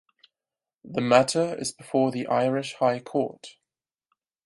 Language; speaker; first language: English; non-native, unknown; German